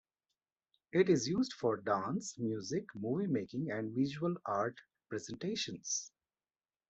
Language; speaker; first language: English; non-native, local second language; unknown